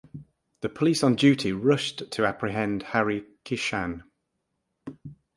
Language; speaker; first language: English; native; English